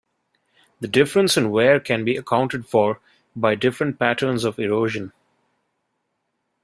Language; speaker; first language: English; non-native, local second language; Bangla